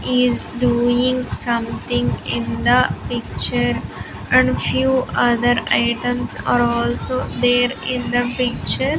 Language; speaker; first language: English; non-native, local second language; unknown